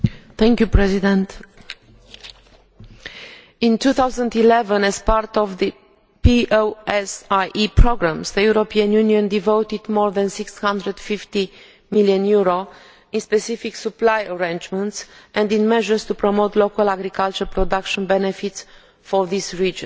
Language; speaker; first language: English; non-native, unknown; Romanian